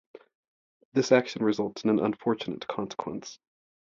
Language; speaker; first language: English; native; English